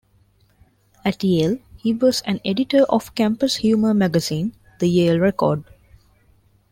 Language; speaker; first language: English; non-native, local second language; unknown